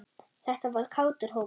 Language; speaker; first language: Icelandic; non-native, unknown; German